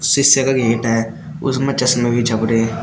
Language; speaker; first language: Hindi; native; Hindi